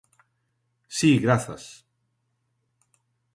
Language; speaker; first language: Galician; native; Galician